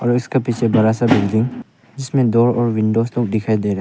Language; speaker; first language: Hindi; early bilingual, other home language; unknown